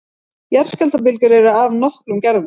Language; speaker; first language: Icelandic; native; Icelandic